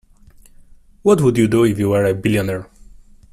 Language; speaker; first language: English; non-native, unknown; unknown